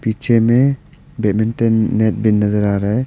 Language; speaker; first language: Hindi; non-native, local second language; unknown